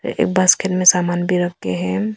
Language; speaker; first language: Hindi; non-native, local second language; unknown